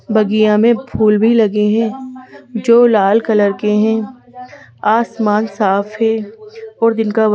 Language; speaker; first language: Hindi; native; Hindi